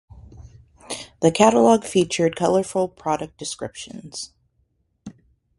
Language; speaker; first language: English; native; English